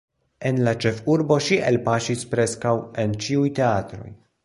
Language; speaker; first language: Esperanto; non-native, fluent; Polish